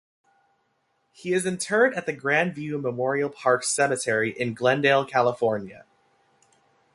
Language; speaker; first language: English; native; English